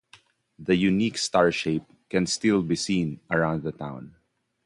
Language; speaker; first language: English; non-native, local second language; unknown